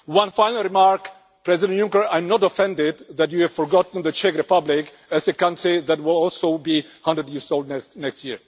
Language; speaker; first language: English; non-native, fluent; Czech